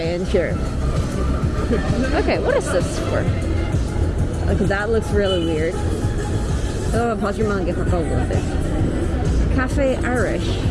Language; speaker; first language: English; non-native, learner; Korean